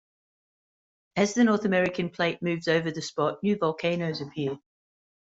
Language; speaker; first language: English; native; English